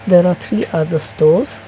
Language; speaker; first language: English; non-native, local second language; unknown